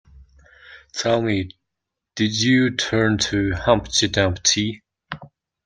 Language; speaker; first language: English; non-native, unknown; Mongolian